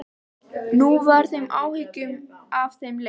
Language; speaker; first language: Icelandic; native; Icelandic